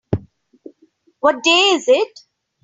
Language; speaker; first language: English; non-native, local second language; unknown